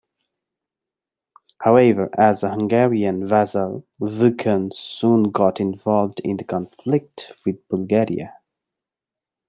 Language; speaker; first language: English; native; English